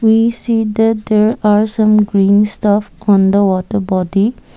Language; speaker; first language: English; non-native, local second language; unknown